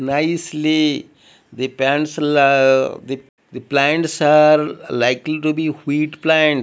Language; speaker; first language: English; non-native, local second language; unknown